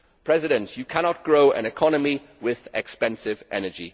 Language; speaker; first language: English; native; English